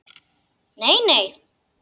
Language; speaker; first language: Icelandic; native; Icelandic